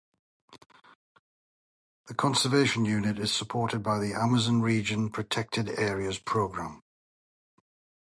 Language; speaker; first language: English; native; English